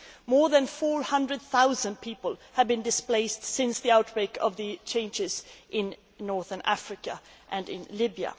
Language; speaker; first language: English; non-native, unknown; Swedish